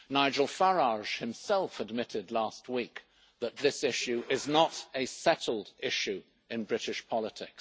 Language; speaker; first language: English; native; English